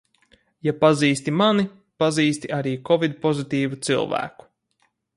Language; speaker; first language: Latvian; native; Latvian